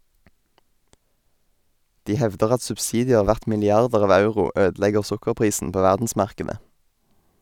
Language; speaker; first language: Norwegian; native; Norwegian